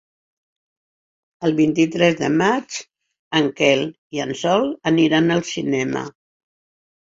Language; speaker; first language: Catalan; non-native, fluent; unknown